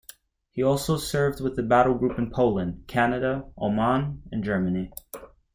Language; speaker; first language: English; native; English